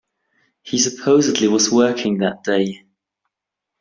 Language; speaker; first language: English; non-native, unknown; German